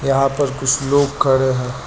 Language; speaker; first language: Hindi; native; Hindi